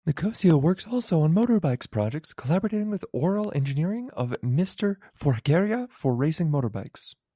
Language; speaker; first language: English; native; English